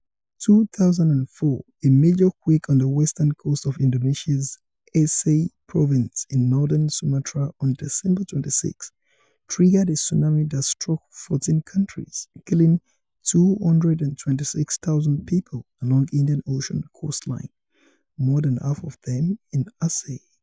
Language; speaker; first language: English; non-native, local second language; Yoruba